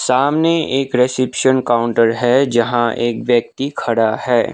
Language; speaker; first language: Hindi; non-native, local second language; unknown